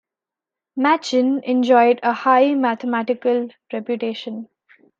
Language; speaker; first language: English; non-native, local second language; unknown